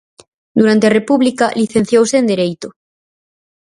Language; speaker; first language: Galician; native; Galician